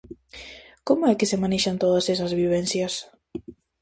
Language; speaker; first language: Galician; native; Galician